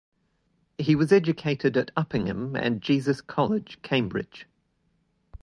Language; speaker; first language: English; native; English